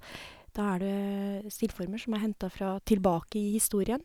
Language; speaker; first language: Norwegian; native; Norwegian